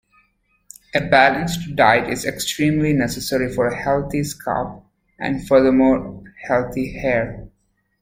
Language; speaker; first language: English; native; English